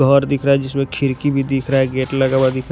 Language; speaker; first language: Hindi; non-native, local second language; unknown